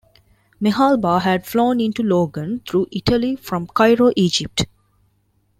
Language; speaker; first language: English; non-native, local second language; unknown